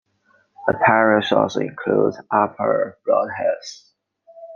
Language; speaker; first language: English; non-native, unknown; Chinese